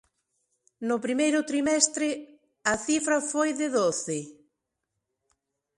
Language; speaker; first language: Galician; non-native, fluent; Spanish